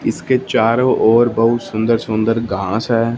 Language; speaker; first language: Hindi; non-native, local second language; Punjabi